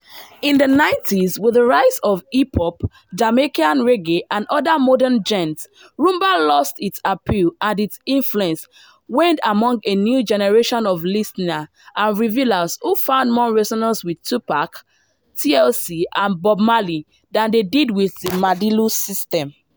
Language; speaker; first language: English; non-native, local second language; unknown